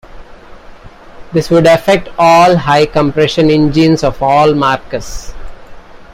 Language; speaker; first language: English; non-native, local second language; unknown